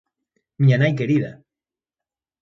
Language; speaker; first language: Galician; native; Galician